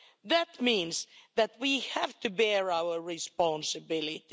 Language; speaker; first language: English; non-native, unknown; Finnish